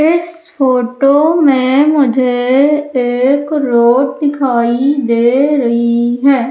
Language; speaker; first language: Hindi; native; Hindi